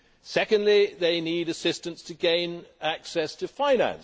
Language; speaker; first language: English; native; English